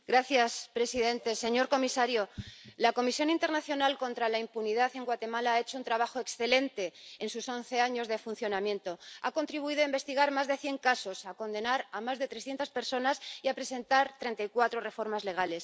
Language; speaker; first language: Spanish; native; Spanish